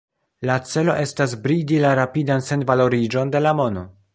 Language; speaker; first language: Esperanto; non-native, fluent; Polish